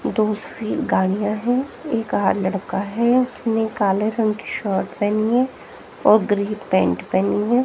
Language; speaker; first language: Hindi; native; Hindi